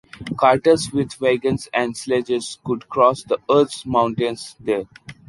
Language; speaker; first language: English; non-native, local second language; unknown